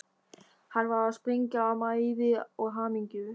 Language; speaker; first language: Icelandic; non-native, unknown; German